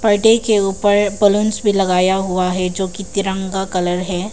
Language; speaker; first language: Hindi; non-native, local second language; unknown